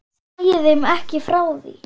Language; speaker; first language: Icelandic; non-native, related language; Swedish